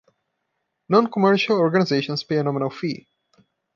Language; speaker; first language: English; non-native, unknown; Portuguese